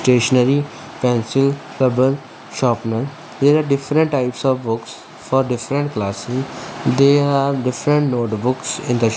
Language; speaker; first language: English; non-native, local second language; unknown